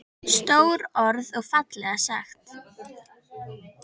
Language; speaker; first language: Icelandic; native; Icelandic